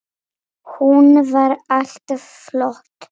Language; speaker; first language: Icelandic; non-native, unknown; Polish